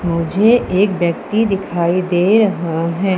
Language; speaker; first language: Hindi; native; Hindi